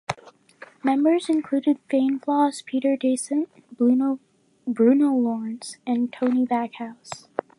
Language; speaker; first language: English; native; English